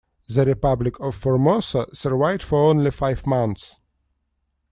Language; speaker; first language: English; non-native, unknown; Russian